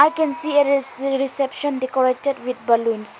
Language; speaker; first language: English; non-native, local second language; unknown